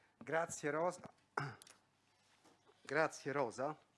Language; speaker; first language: Italian; native; Italian